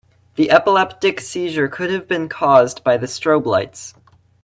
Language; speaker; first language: English; native; English